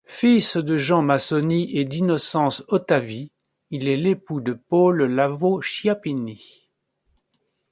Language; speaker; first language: French; native; French